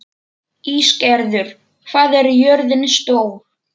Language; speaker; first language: Icelandic; non-native, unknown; Polish